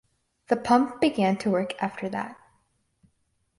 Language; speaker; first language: English; native; English